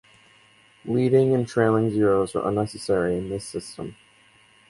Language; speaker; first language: English; native; English